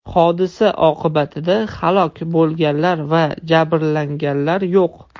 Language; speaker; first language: Uzbek; non-native, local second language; Russian